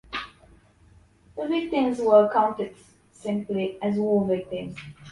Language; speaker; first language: English; non-native, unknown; Polish